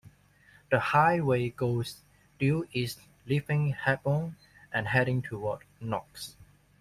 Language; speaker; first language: English; non-native, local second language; Cantonese